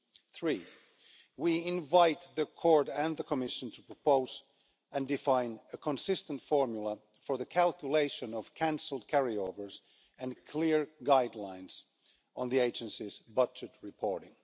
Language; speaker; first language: English; non-native, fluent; Finnish